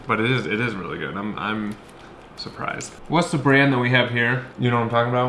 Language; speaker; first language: English; native; English